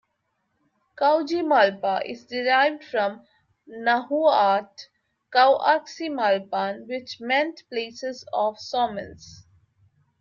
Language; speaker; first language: English; non-native, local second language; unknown